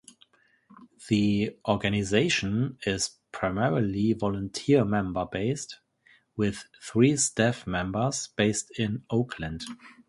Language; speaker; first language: English; non-native, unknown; German